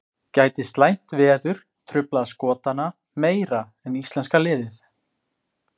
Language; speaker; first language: Icelandic; native; Icelandic